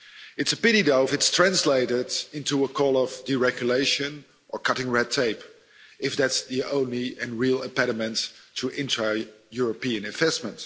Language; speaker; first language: English; non-native, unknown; Dutch